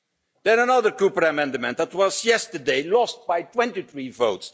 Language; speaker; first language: English; non-native, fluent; Dutch